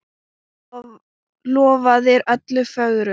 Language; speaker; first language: Icelandic; non-native, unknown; Thai